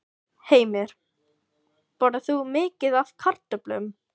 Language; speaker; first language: Icelandic; non-native, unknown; Filipino